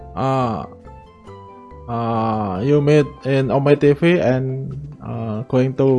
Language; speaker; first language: English; non-native, learner; Indonesian